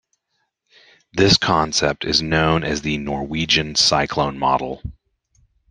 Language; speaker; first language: English; native; English